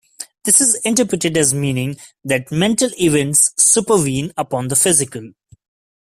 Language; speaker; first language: English; non-native, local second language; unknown